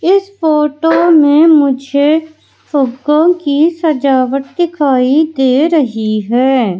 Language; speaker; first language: Hindi; native; Hindi